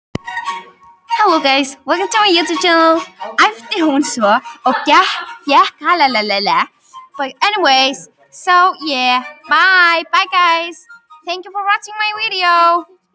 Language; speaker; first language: Icelandic; native; Icelandic